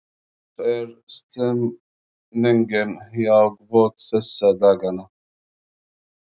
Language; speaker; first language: Icelandic; non-native, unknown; Arabic